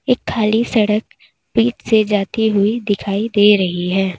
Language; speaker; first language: Hindi; native; Hindi